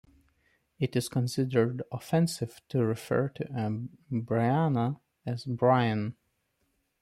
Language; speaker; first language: English; non-native, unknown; Lithuanian